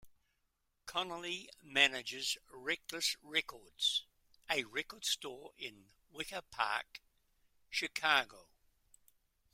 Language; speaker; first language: English; native; English